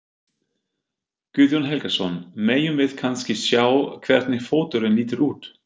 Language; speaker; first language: Icelandic; non-native, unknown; German